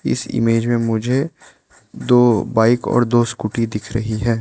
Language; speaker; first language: Hindi; non-native, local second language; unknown